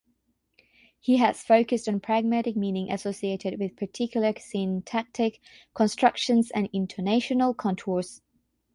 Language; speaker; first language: English; non-native, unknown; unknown